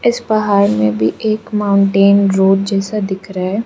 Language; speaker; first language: Hindi; non-native, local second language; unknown